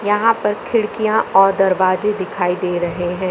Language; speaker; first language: Hindi; native; Hindi